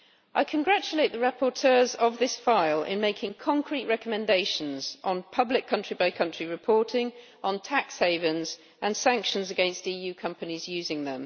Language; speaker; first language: English; native; English